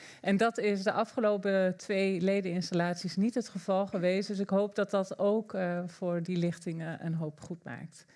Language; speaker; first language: Dutch; native; Dutch